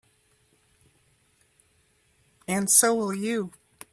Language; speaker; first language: English; native; English